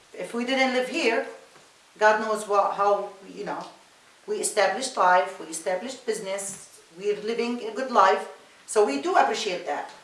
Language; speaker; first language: English; non-native, fluent; Arabic